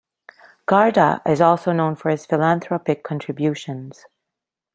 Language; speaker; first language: English; non-native, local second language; French